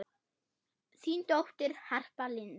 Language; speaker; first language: Icelandic; non-native, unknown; German